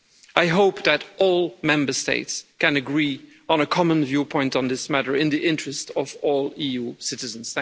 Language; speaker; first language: English; non-native, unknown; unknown